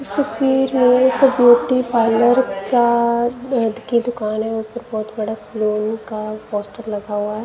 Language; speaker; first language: Hindi; non-native, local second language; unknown